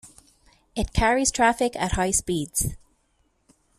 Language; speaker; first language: English; native; English